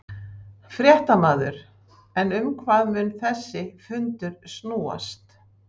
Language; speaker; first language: Icelandic; native; Icelandic